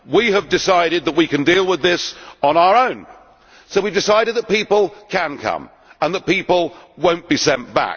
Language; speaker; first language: English; native; English